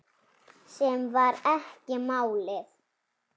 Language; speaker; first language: Icelandic; native; Icelandic